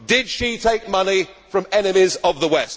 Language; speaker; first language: English; native; English